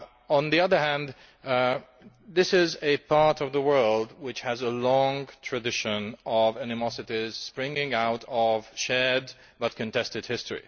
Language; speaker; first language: English; non-native, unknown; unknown